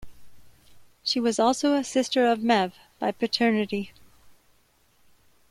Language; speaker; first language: English; native; English